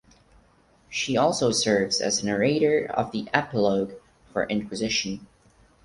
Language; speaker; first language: English; non-native, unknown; Portuguese